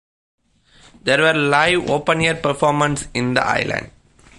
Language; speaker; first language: English; non-native, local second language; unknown